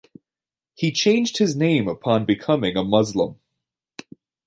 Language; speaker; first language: English; native; English